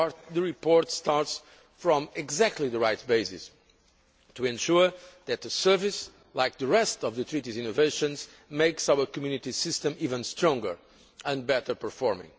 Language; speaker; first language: English; non-native, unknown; Portuguese